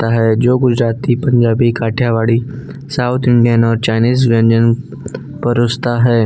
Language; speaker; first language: Hindi; non-native, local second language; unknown